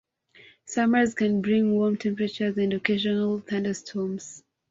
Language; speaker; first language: English; non-native, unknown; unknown